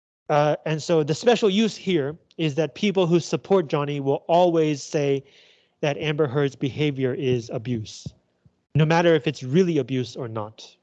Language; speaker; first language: English; non-native, fluent; Chinese